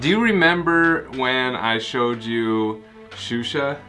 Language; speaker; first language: English; native; English